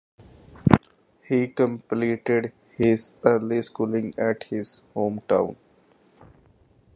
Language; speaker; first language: English; non-native, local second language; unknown